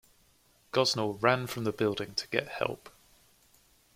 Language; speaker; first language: English; native; English